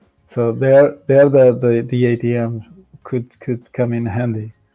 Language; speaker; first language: English; non-native, fluent; Portuguese